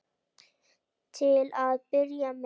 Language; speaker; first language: Icelandic; native; Icelandic